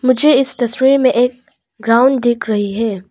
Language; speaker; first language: Hindi; non-native, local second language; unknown